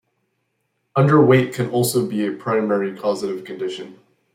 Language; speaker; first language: English; native; English